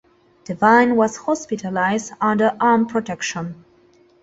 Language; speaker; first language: English; non-native, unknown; Spanish